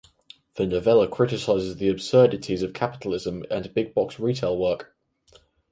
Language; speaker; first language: English; native; English